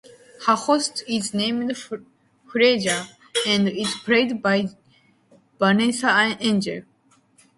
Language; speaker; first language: English; non-native, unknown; Japanese